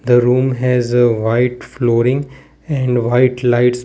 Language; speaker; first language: English; non-native, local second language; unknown